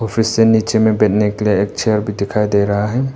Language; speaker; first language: Hindi; non-native, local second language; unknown